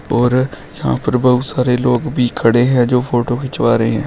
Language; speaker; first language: Hindi; native; Hindi